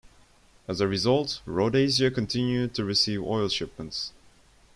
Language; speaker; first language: English; non-native, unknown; Turkish